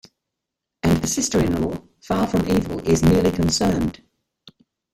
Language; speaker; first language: English; native; English